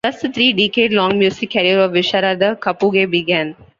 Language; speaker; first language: English; non-native, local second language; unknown